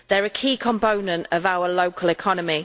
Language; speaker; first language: English; native; English